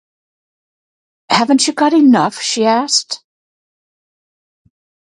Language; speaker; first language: English; native; English